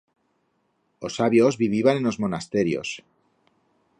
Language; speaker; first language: Aragonese; native; Aragonese